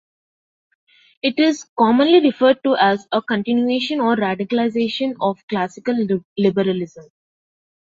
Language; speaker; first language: English; non-native, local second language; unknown